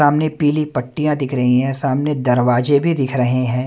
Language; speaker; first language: Hindi; non-native, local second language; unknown